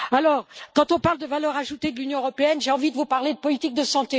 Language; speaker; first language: French; native; French